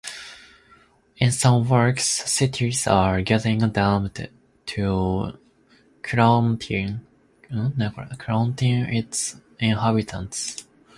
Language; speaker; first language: English; non-native, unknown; Japanese